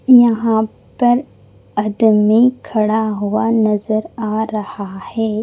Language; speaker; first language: Hindi; non-native, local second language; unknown